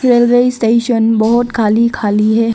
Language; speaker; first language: Hindi; non-native, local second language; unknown